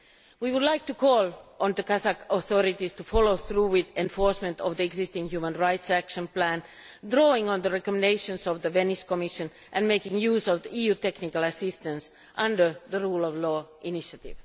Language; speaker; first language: English; non-native, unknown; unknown